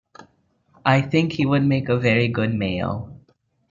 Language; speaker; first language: English; native; English